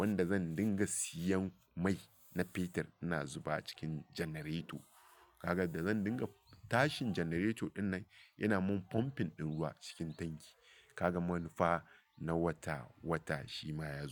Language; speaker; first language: Hausa; non-native, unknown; Yoruba